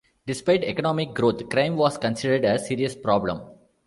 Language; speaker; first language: English; non-native, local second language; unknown